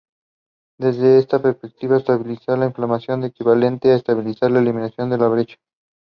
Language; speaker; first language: English; non-native, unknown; Spanish